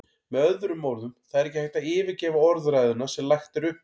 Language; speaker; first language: Icelandic; native; Icelandic